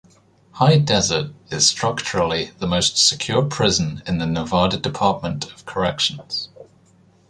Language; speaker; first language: English; native; English